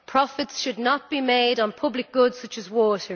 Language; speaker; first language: English; native; English